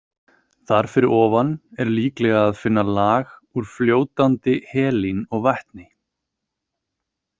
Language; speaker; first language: Icelandic; native; Icelandic